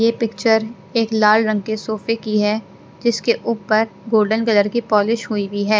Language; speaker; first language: Hindi; non-native, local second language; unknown